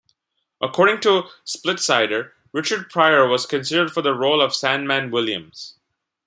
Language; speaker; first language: English; non-native, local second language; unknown